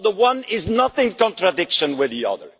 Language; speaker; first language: English; non-native, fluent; Dutch